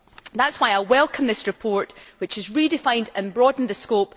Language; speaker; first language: English; native; English